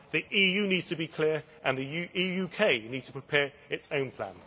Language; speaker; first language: English; native; English